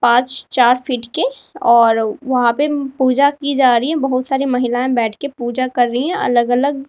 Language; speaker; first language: Hindi; native; Hindi